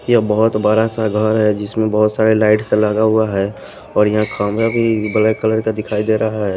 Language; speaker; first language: Hindi; non-native, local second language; Bhojpuri